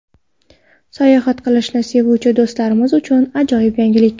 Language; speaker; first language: Uzbek; non-native, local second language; Kara-Kalpak